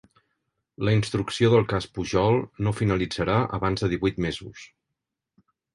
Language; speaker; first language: Catalan; native; Catalan